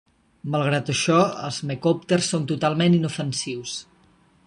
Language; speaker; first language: Catalan; native; Catalan